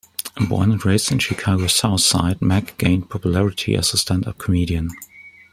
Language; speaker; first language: English; non-native, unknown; German